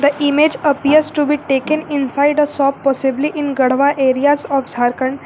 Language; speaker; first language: English; non-native, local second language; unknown